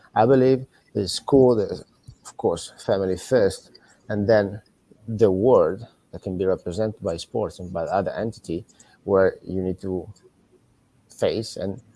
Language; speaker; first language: English; non-native, fluent; Italian